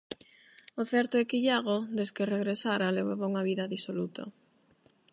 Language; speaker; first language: Galician; non-native, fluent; Spanish